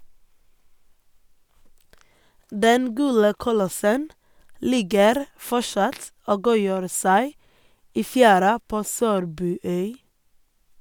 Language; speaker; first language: Norwegian; non-native, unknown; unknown